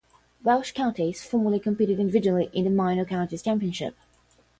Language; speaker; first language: English; non-native, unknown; Portuguese